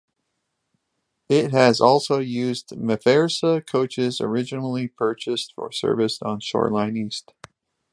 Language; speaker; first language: English; native; English